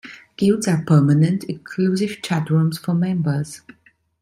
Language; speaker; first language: English; non-native, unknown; Italian